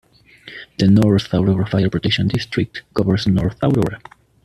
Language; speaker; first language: English; native; English